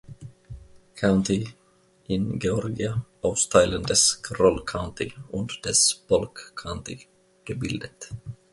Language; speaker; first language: German; non-native, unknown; Finnish